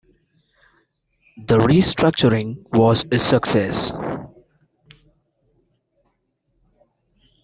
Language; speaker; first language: English; non-native, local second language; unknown